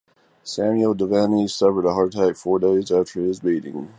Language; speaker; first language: English; native; English